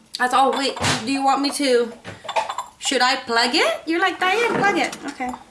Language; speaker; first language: English; non-native, local second language; Filipino